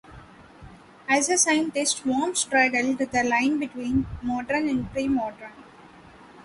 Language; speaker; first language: English; native; English